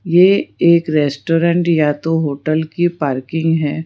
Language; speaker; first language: Hindi; non-native, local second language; Gujarati